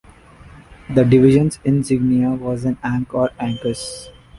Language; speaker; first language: English; non-native, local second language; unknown